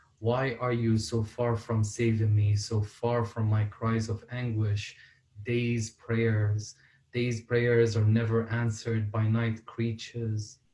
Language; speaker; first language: English; non-native, fluent; Arabic